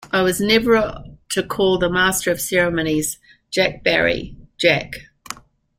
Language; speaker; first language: English; native; English